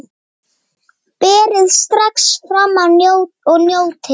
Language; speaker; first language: Icelandic; native; Icelandic